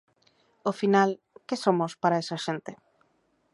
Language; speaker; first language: Galician; native; Galician